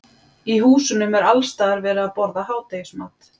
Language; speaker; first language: Icelandic; native; Icelandic